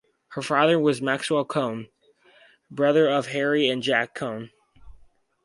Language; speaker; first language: English; native; English